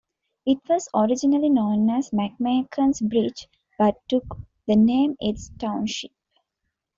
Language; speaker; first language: English; non-native, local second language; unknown